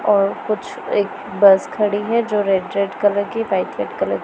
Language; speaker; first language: Hindi; non-native, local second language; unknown